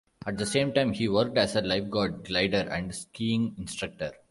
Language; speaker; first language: English; non-native, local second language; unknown